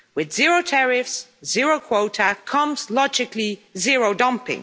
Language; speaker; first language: English; non-native, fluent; Dutch